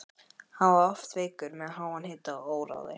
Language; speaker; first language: Icelandic; native; Icelandic